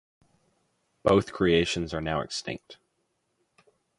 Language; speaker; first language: English; native; English